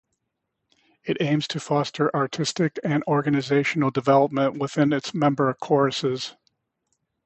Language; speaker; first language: English; native; English